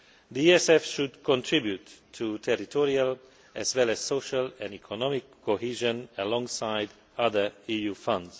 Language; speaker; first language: English; non-native, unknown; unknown